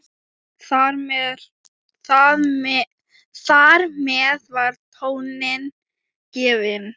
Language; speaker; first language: Icelandic; non-native, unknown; Thai